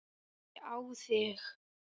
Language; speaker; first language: Icelandic; native; Icelandic